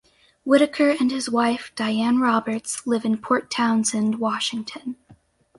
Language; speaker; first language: English; native; English